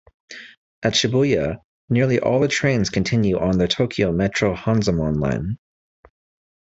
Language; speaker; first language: English; native; English